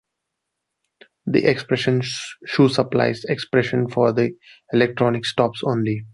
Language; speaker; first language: English; non-native, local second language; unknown